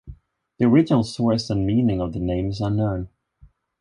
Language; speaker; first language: English; non-native, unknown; Swedish